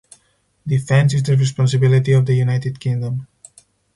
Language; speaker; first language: English; non-native, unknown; Spanish